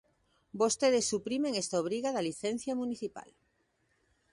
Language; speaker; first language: Galician; native; Galician